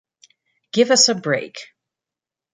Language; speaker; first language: English; native; English